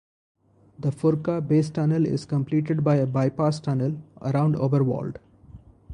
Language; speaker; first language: English; non-native, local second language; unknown